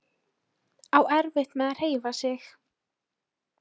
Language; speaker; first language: Icelandic; non-native, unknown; Polish